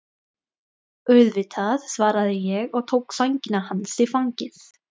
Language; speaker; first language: Icelandic; non-native, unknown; Thai